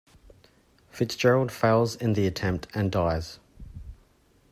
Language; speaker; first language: English; native; English